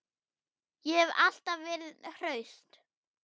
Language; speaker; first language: Icelandic; non-native, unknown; German